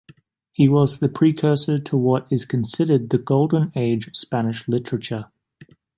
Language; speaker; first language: English; native; English